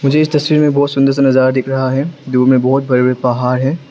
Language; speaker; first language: Hindi; non-native, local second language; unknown